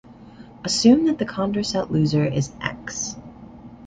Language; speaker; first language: English; native; English